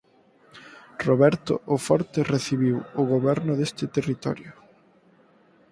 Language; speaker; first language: Galician; native; Galician